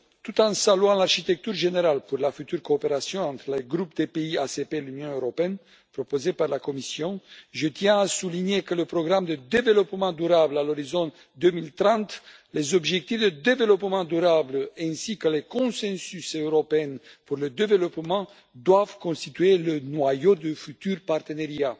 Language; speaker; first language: French; non-native, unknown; Romanian